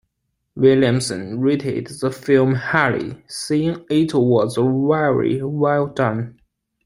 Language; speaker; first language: English; non-native, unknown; Chinese